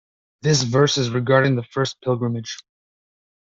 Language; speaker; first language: English; native; English